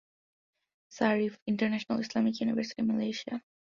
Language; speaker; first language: English; non-native, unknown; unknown